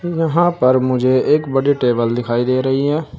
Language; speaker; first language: Hindi; native; Hindi